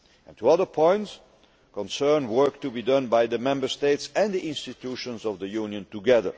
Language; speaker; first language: English; non-native, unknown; Dutch